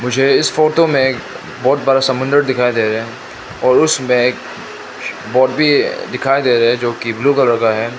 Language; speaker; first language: Hindi; non-native, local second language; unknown